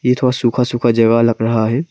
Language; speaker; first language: Hindi; non-native, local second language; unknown